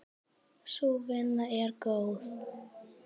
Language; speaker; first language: Icelandic; native; Icelandic